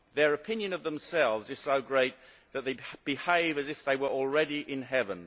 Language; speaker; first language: English; native; English